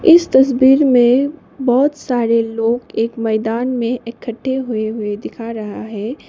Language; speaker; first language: Hindi; non-native, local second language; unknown